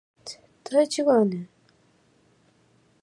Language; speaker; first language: English; non-native, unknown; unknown